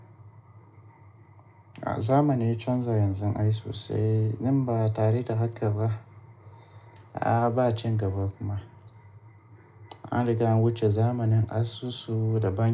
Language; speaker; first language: Hausa; native; Hausa